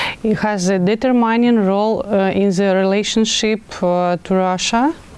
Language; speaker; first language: English; non-native, fluent; Russian